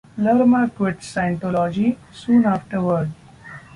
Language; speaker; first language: English; non-native, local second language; Marathi